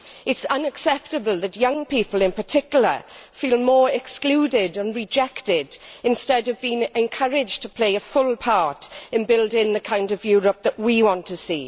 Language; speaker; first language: English; native; English